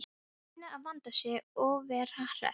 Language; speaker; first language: Icelandic; non-native, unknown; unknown